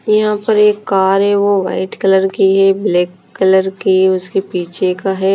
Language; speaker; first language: Hindi; non-native, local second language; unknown